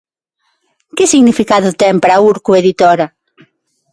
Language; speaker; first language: Galician; non-native, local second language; Spanish